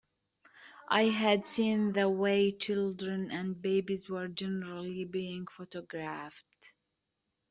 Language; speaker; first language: English; native; English